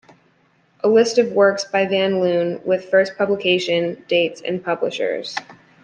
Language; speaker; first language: English; native; English